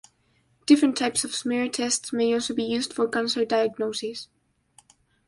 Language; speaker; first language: English; non-native, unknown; Spanish